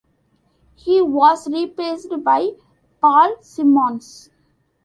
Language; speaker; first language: English; non-native, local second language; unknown